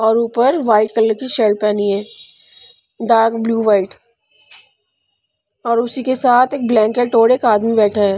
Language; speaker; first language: Hindi; non-native, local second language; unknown